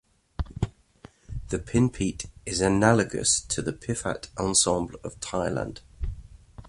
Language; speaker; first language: English; native; English